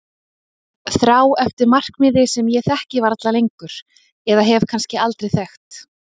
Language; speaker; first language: Icelandic; native; Icelandic